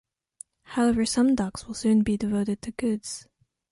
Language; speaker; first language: English; non-native, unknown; French